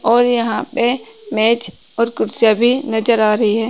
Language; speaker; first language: Hindi; native; Hindi